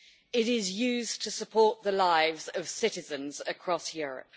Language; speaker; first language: English; native; English